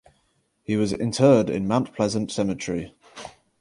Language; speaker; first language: English; native; English